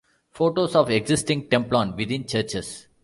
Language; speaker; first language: English; non-native, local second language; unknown